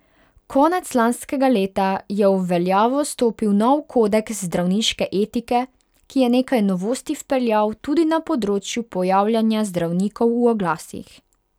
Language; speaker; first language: Slovenian; non-native, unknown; Hungarian